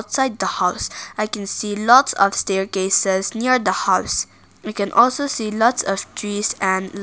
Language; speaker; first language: English; non-native, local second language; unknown